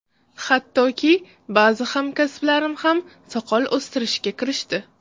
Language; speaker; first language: Uzbek; non-native, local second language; Russian